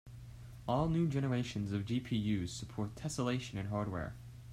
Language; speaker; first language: English; native; English